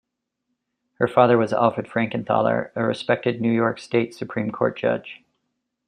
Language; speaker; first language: English; native; English